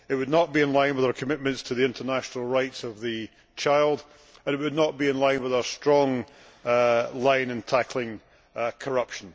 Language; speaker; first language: English; native; English